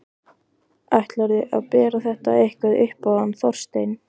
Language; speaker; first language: Icelandic; native; Icelandic